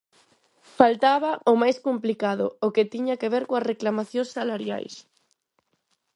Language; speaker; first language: Galician; non-native, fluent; Spanish